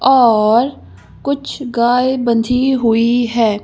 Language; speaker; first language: Hindi; native; Hindi